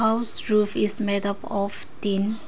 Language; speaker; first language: English; non-native, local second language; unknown